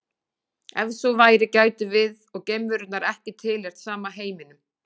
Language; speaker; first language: Icelandic; native; Icelandic